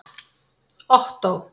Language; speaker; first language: Icelandic; native; Icelandic